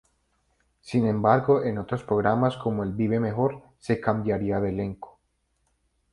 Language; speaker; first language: Spanish; native; Spanish